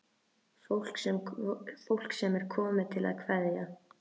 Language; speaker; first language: Icelandic; native; Icelandic